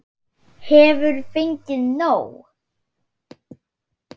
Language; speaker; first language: Icelandic; non-native, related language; Swedish